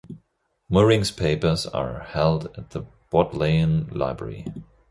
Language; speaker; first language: English; non-native, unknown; German